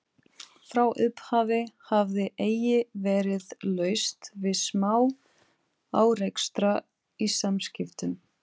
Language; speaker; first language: Icelandic; non-native, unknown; Portuguese